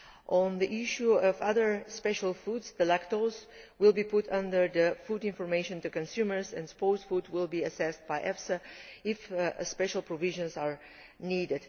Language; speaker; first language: English; non-native, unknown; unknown